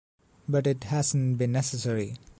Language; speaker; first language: English; non-native, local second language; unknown